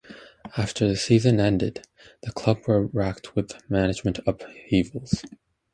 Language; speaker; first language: English; native; English